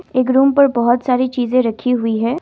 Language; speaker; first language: Hindi; non-native, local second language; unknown